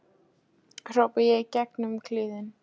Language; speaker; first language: Icelandic; non-native, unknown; Polish